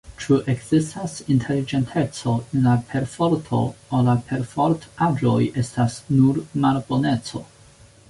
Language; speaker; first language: Esperanto; non-native, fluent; Chinese